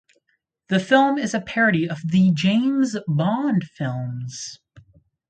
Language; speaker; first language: English; native; English